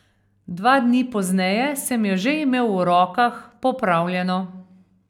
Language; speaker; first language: Slovenian; native; Slovenian